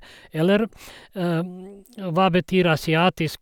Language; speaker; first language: Norwegian; non-native, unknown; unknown